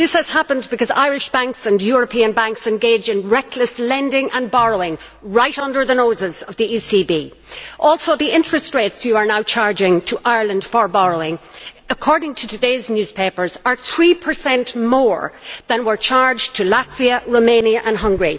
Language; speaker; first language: English; native; English